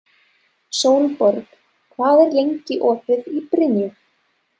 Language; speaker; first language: Icelandic; non-native, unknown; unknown